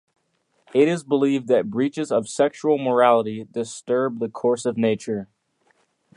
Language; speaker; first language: English; native; English